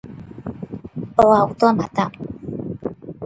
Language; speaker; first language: Galician; non-native, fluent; Spanish